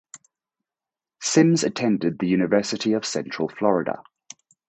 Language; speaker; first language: English; native; English